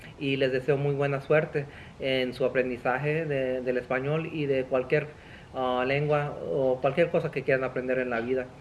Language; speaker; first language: Spanish; early bilingual, heritage; Spanish